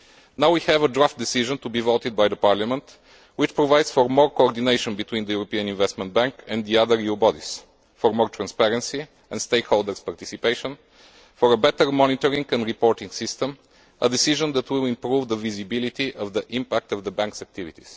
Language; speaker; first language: English; non-native, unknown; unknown